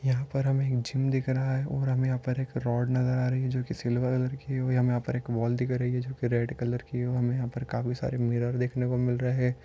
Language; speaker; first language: Hindi; non-native, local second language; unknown